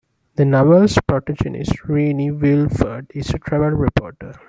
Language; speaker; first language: English; non-native, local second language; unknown